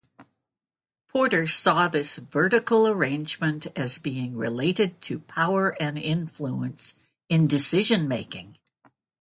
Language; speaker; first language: English; native; English